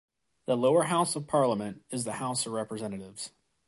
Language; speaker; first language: English; native; English